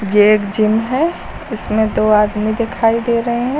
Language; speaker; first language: Hindi; native; Hindi